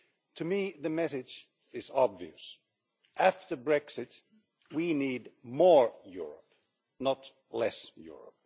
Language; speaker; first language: English; non-native, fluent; Finnish